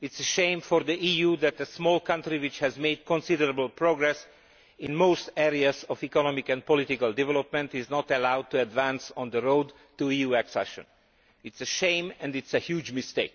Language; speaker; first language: English; non-native, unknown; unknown